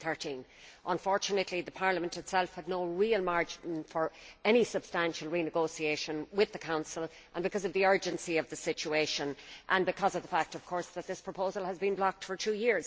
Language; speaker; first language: English; native; English